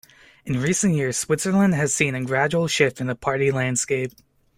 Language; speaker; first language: English; native; English